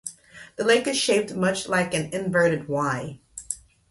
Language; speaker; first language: English; native; English